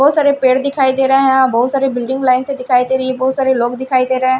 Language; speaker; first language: Hindi; non-native, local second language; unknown